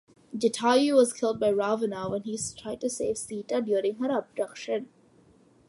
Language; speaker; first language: English; early bilingual, other home language; Malayalam